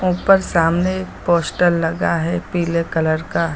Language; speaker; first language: Hindi; native; Hindi